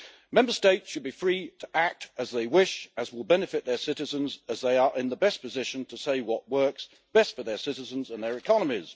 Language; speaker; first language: English; native; English